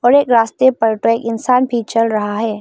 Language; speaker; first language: Hindi; non-native, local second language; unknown